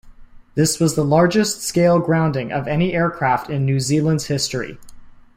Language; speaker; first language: English; native; English